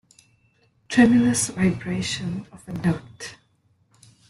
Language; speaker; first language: English; non-native, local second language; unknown